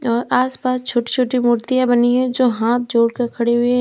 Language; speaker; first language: Hindi; native; Hindi